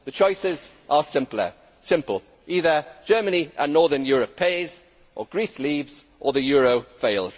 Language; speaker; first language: English; native; English